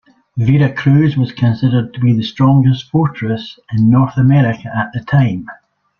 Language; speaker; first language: English; native; English